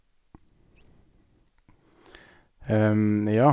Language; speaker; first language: Norwegian; native; Norwegian